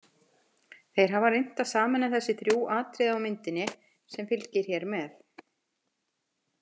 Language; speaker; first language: Icelandic; native; Icelandic